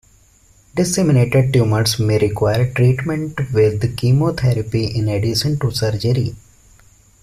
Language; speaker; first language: English; non-native, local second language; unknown